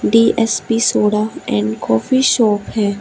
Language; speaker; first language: Hindi; native; Hindi